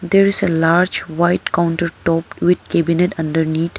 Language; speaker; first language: English; non-native, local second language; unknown